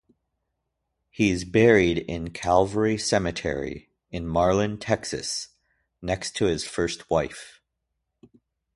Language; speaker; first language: English; native; English